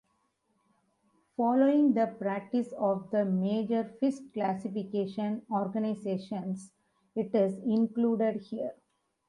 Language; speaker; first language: English; non-native, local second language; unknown